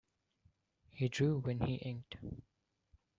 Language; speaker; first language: English; non-native, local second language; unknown